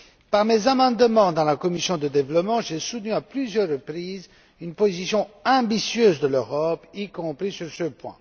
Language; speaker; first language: French; non-native, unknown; Romanian